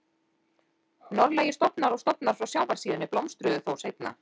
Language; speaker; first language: Icelandic; native; Icelandic